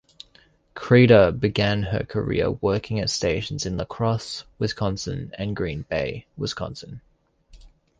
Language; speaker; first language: English; native; English